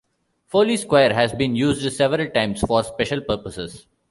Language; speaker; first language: English; non-native, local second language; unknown